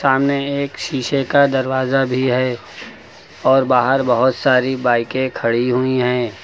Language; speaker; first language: Hindi; native; Hindi